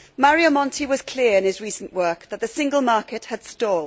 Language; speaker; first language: English; native; English